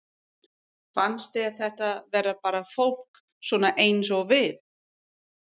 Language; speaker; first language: Icelandic; non-native, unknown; English